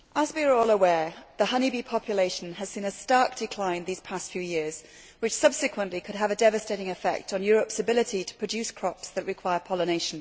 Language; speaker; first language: English; native; English